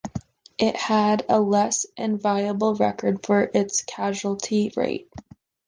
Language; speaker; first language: English; native; English